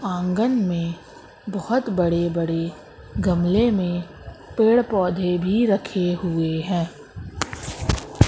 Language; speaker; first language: Hindi; native; Hindi